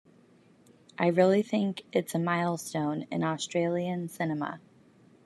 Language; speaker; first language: English; native; English